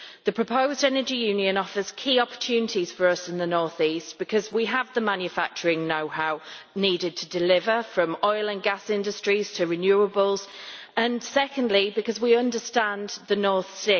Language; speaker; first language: English; native; English